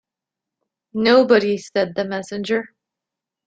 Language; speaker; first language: English; non-native, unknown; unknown